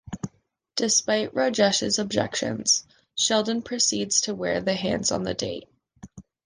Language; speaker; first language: English; native; English